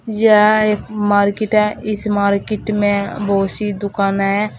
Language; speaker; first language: Hindi; native; Hindi